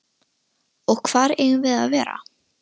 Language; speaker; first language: Icelandic; non-native, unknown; Russian